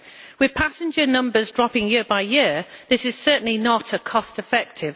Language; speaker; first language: English; native; English